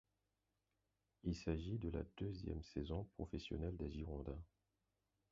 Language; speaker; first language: French; non-native, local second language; Haitian Creole